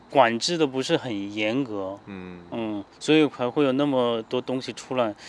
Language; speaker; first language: Chinese; native; Chinese